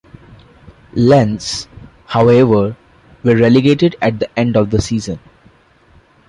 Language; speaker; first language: English; non-native, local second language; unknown